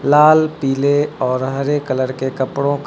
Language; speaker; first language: Hindi; native; Hindi